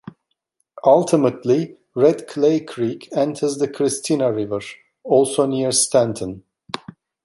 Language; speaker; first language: English; non-native, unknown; Turkish